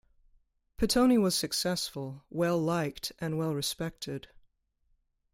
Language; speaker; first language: English; native; English